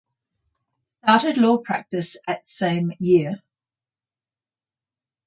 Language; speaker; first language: English; native; English